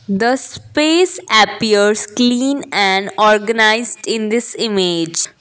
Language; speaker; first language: English; non-native, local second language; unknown